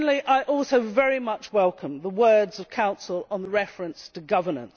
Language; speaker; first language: English; native; English